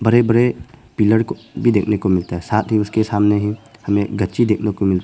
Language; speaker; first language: Hindi; non-native, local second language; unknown